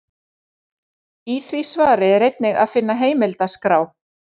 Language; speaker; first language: Icelandic; native; Icelandic